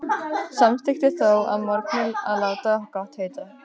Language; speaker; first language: Icelandic; native; Icelandic